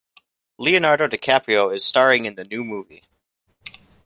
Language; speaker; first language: English; native; English